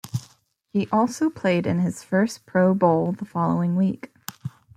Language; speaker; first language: English; native; English